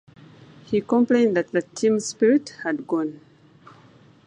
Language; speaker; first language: English; native; English